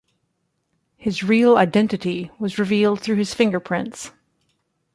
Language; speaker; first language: English; native; English